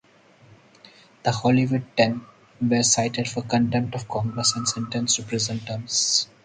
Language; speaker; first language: English; non-native, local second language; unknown